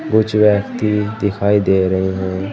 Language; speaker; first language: Hindi; native; Hindi